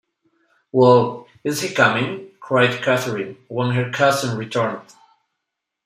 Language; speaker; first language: English; non-native, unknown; Spanish